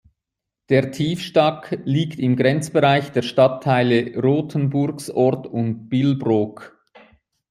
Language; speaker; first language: German; native; German